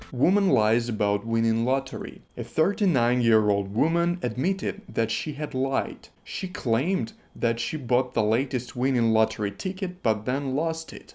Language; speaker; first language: English; non-native, fluent; Russian